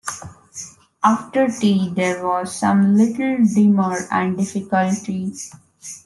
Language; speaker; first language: English; non-native, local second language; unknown